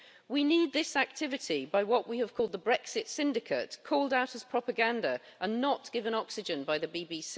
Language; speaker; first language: English; native; English